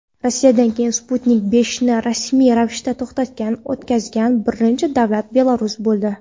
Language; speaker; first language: Uzbek; non-native, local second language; Kara-Kalpak